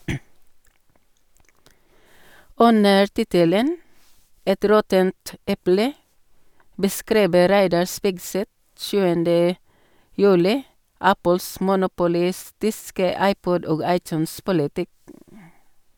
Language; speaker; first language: Norwegian; non-native, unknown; Cebuano